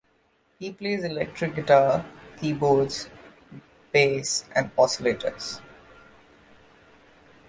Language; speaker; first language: English; non-native, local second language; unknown